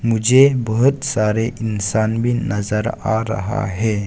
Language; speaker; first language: Hindi; non-native, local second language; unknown